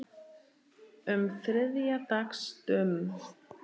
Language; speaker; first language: Icelandic; native; Icelandic